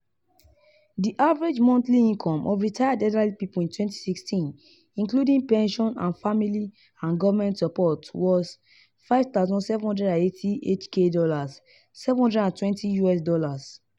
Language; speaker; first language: English; non-native, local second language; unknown